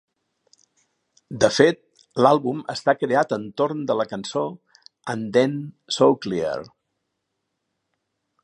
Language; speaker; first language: Catalan; native; Catalan